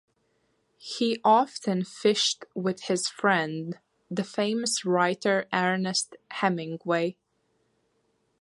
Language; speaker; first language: English; non-native, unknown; Latvian